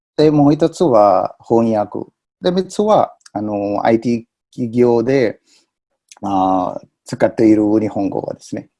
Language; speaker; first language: Japanese; non-native, fluent; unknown